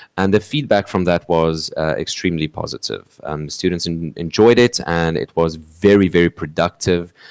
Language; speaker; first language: English; non-native, local second language; Afrikaans